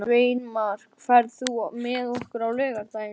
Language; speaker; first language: Icelandic; native; Icelandic